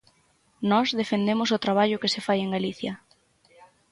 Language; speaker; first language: Galician; native; Galician